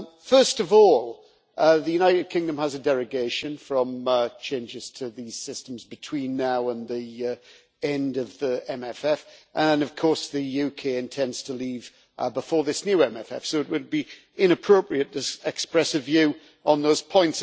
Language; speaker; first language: English; native; English